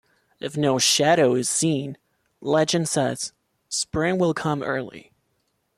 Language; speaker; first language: English; non-native, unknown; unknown